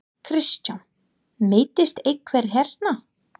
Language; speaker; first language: Icelandic; non-native, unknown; English